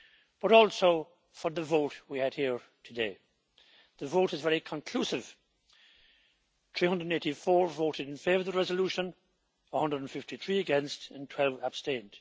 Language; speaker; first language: English; native; English